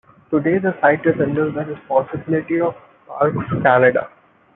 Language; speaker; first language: English; non-native, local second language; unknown